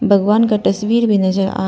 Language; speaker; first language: Hindi; non-native, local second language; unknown